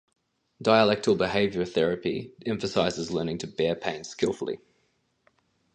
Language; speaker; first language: English; native; English